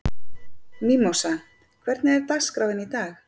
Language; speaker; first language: Icelandic; native; Icelandic